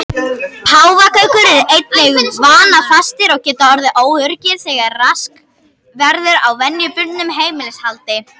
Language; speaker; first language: Icelandic; native; Icelandic